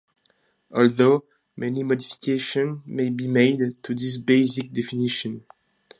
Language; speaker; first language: English; non-native, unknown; French